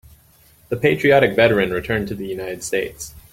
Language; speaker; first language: English; native; English